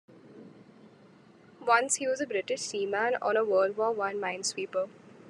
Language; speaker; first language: English; non-native, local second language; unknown